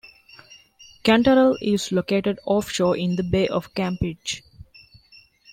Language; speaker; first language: English; non-native, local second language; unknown